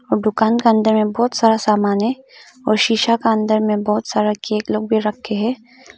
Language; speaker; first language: Hindi; non-native, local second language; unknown